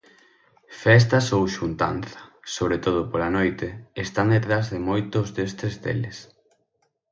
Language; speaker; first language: Galician; native; Galician